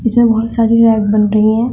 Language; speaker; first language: Hindi; native; Hindi